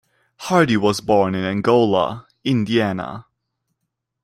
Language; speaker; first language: English; non-native, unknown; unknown